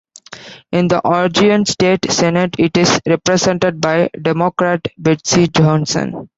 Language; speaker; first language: English; non-native, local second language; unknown